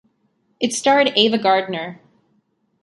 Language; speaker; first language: English; native; English